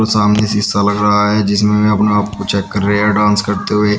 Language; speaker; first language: Hindi; native; Hindi